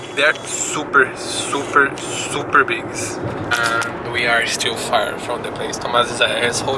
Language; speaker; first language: English; non-native, learner; Portuguese